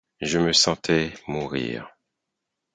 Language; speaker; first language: French; non-native, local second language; Haitian Creole